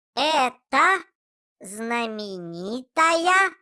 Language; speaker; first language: Russian; non-native, learner; Japanese